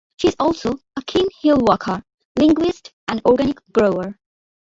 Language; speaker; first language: English; non-native, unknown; Bangla